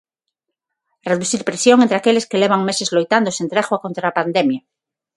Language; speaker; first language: Galician; non-native, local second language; Spanish